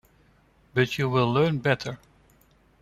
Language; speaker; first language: English; non-native, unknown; Dutch